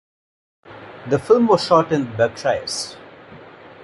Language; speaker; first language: English; non-native, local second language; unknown